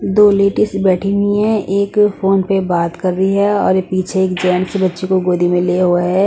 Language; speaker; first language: Hindi; non-native, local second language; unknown